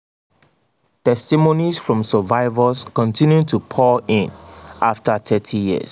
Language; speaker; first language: English; non-native, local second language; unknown